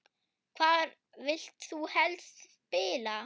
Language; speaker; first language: Icelandic; non-native, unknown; German